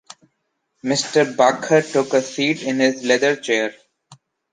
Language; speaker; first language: English; non-native, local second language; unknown